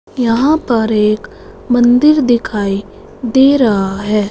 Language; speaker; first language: Hindi; non-native, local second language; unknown